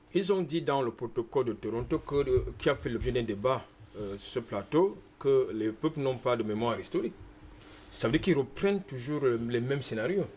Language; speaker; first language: French; non-native, local second language; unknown